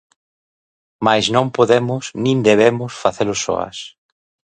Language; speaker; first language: Galician; native; Galician